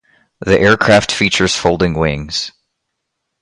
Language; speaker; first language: English; native; English